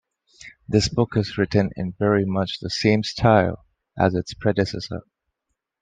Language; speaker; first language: English; non-native, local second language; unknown